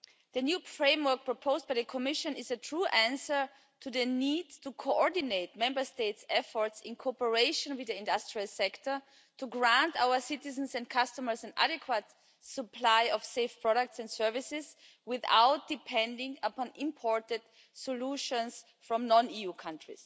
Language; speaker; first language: English; non-native, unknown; German